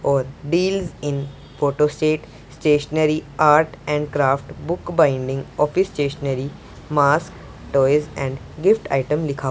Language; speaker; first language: Hindi; non-native, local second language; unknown